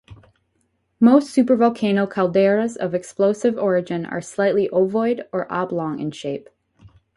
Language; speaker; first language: English; native; English